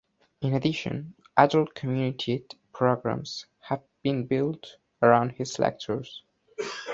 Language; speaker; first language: English; non-native, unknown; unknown